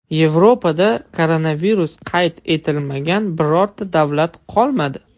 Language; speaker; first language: Uzbek; non-native, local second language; Russian